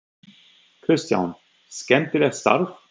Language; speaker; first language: Icelandic; non-native, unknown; German